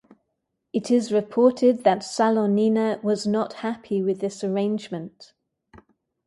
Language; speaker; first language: English; native; English